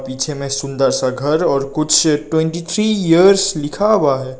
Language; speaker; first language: Hindi; non-native, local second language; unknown